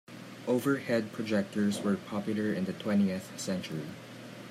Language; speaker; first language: English; non-native, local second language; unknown